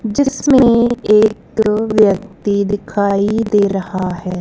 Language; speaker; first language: Hindi; non-native, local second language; Punjabi